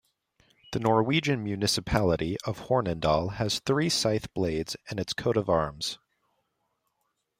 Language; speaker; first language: English; native; English